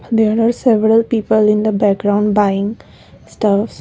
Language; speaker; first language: English; non-native, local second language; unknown